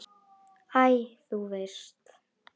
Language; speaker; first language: Icelandic; non-native, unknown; Polish